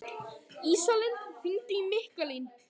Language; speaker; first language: Icelandic; native; Icelandic